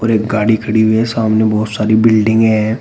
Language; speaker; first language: Hindi; native; Hindi